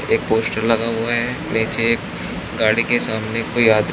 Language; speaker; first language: Hindi; native; Hindi